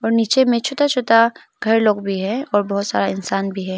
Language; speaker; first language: Hindi; non-native, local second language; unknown